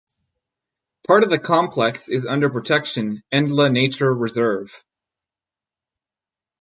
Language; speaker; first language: English; native; English